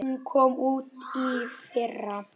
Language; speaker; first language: Icelandic; native; Icelandic